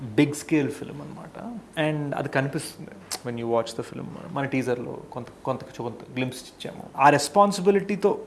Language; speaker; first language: Telugu; early bilingual, heritage; Telugu